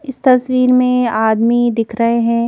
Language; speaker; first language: Hindi; native; Hindi